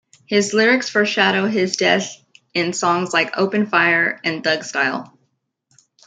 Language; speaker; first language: English; native; English